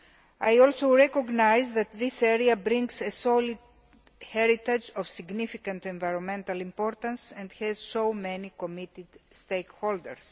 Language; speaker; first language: English; non-native, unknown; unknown